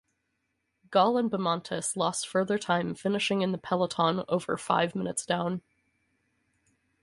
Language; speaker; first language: English; native; English